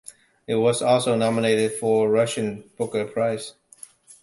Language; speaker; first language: English; non-native, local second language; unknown